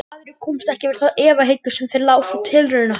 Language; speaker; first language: Icelandic; native; Icelandic